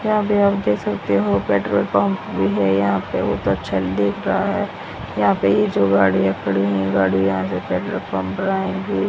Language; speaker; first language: Hindi; native; Hindi